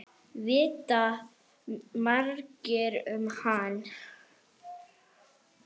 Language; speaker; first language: Icelandic; non-native, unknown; Arabic